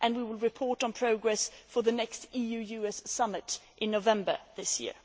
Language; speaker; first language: English; non-native, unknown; Swedish